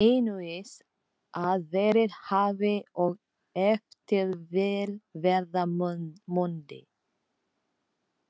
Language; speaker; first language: Icelandic; non-native, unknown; Filipino